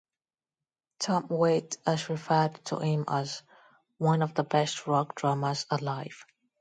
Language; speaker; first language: English; non-native, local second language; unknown